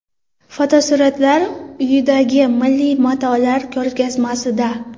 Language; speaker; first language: Uzbek; non-native, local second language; Kara-Kalpak